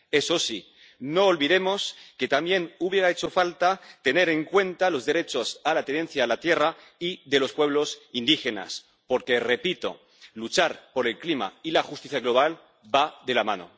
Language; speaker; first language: Spanish; native; Spanish